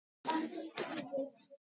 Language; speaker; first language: Icelandic; non-native, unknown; Polish